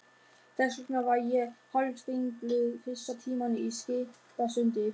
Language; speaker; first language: Icelandic; non-native, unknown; German